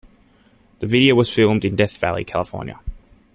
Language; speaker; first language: English; native; English